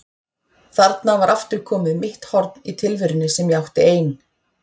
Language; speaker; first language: Icelandic; native; Icelandic